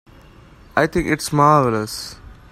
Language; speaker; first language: English; non-native, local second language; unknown